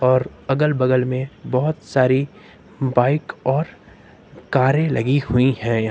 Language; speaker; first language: Hindi; native; Hindi